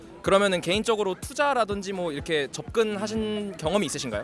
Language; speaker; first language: Korean; native; Korean